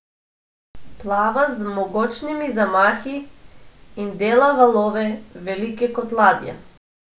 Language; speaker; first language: Slovenian; non-native, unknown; Macedonian